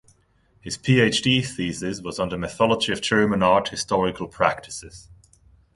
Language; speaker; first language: English; non-native, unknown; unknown